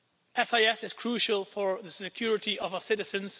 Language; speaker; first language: English; non-native, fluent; Dutch